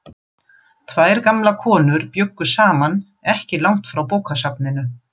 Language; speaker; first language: Icelandic; non-native, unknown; German